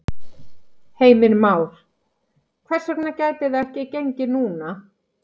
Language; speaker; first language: Icelandic; native; Icelandic